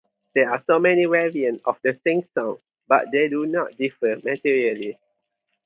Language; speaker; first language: English; non-native, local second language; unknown